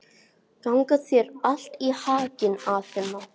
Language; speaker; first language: Icelandic; non-native, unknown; English